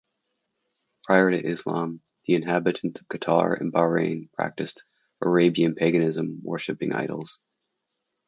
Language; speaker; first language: English; native; English